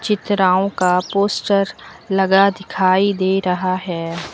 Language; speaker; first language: Hindi; native; Hindi